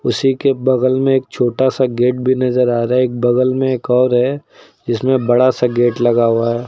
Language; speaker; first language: Hindi; native; Hindi